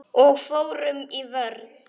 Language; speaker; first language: Icelandic; non-native, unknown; Polish